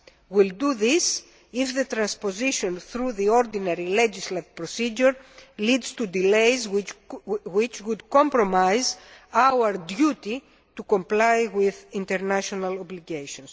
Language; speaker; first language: English; non-native, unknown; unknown